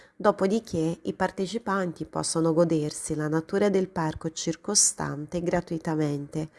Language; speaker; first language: Italian; non-native, fluent; Portuguese